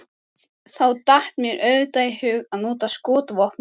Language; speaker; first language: Icelandic; native; Icelandic